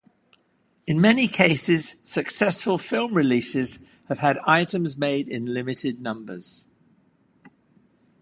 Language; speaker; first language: English; native; English